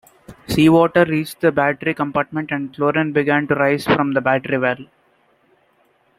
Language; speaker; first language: English; non-native, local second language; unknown